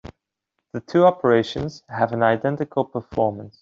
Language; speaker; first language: English; non-native, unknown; Dutch